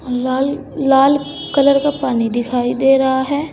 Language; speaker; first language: Hindi; native; Hindi